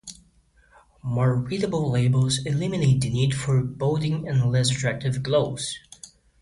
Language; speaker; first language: English; non-native, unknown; Portuguese